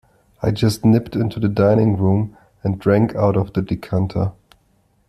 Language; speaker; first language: English; non-native, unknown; German